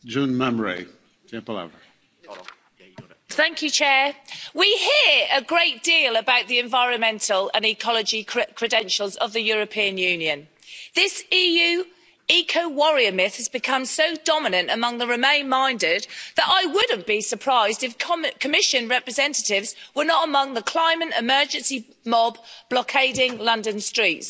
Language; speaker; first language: English; native; English